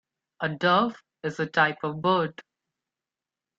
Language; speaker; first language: English; non-native, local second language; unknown